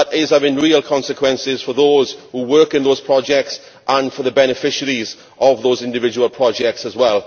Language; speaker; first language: English; native; English